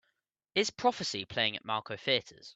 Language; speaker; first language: English; native; English